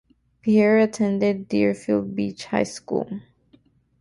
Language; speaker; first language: English; native; English